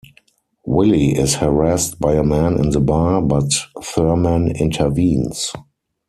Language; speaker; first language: English; non-native, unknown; German